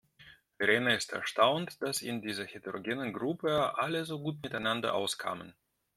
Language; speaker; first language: German; non-native, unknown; Russian